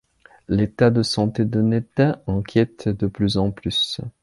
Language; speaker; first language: French; non-native, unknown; Belarusian